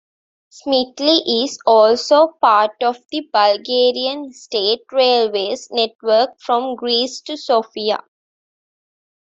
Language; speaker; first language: English; non-native, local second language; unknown